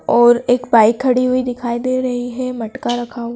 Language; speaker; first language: Hindi; native; Hindi